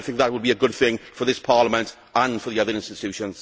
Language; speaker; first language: English; native; English